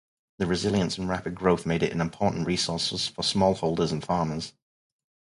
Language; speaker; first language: English; native; English